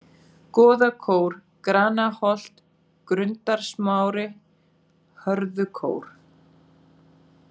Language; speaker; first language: Icelandic; native; Icelandic